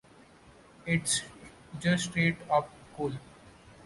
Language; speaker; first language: English; non-native, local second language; Marathi